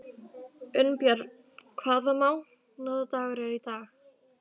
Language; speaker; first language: Icelandic; native; Icelandic